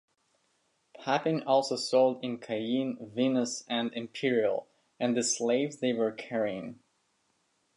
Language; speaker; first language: English; non-native, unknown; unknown